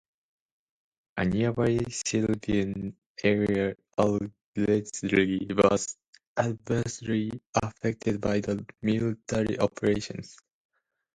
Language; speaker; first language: English; non-native, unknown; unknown